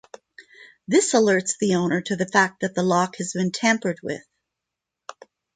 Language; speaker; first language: English; non-native, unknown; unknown